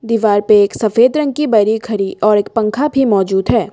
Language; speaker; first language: Hindi; non-native, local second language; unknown